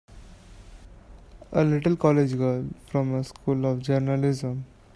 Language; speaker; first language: English; non-native, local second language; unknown